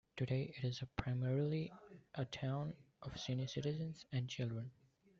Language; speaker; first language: English; non-native, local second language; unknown